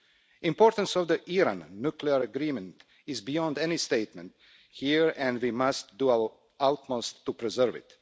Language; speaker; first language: English; non-native, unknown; Croatian